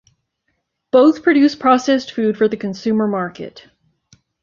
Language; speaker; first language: English; native; English